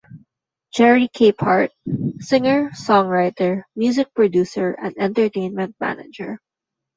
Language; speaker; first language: English; non-native, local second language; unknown